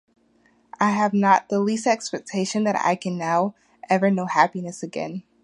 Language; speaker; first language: English; native; English